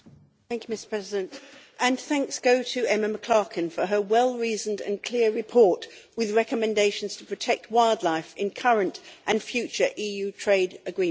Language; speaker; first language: English; native; English